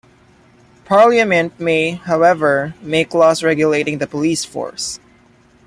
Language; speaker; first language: English; non-native, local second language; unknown